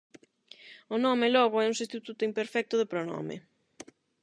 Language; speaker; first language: Galician; non-native, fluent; Spanish